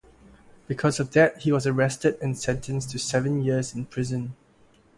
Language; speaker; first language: English; non-native, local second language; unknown